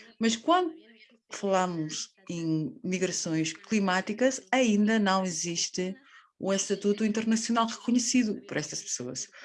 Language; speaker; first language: Portuguese; non-native, fluent; Spanish